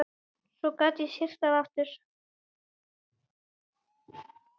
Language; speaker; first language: Icelandic; native; Icelandic